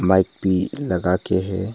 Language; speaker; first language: Hindi; early bilingual, other home language; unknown